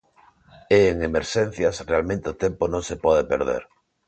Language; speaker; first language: Galician; non-native, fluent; Spanish